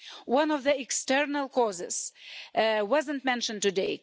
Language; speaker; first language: English; non-native, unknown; Lithuanian